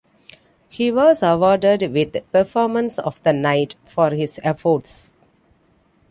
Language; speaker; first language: English; non-native, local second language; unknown